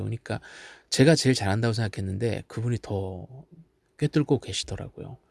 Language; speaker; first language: Korean; native; Korean